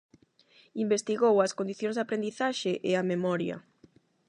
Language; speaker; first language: Galician; non-native, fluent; Spanish